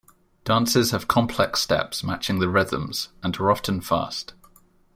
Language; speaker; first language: English; native; English